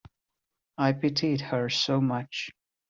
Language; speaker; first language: English; non-native, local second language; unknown